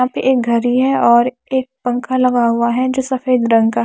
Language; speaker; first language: Hindi; non-native, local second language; Punjabi